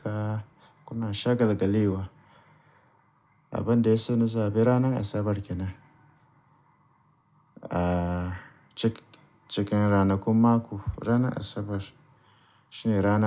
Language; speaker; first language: Hausa; native; Hausa